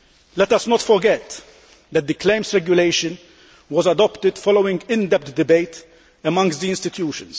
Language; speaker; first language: English; non-native, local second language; Maltese